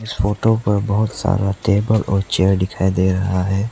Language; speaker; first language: Hindi; non-native, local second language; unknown